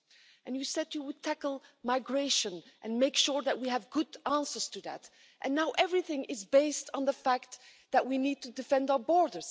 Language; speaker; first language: English; non-native, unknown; Dutch